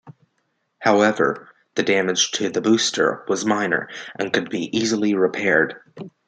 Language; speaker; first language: English; native; English